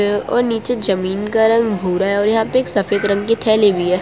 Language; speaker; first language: Hindi; non-native, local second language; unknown